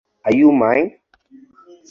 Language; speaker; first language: English; non-native, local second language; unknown